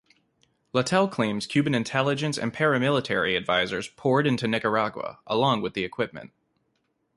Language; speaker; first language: English; native; English